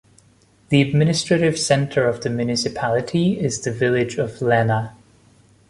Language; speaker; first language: English; non-native, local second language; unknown